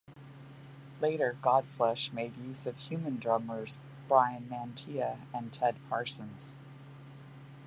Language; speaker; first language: English; native; English